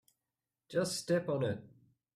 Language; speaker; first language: English; native; English